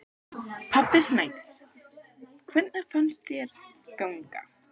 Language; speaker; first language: Icelandic; native; Icelandic